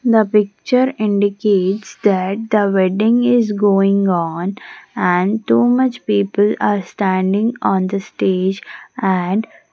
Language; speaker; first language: English; non-native, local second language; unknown